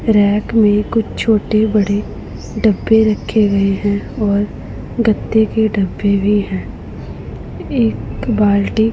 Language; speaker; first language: Hindi; non-native, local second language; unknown